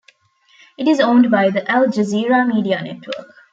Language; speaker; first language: English; non-native, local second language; Tamil